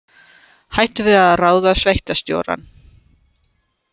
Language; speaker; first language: Icelandic; non-native, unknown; German